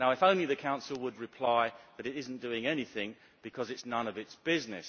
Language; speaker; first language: English; native; English